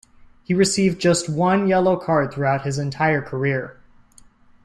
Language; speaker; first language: English; native; English